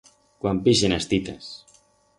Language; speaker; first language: Aragonese; non-native, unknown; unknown